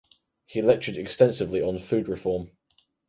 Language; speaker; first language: English; native; English